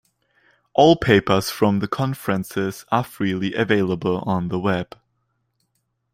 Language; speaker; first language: English; non-native, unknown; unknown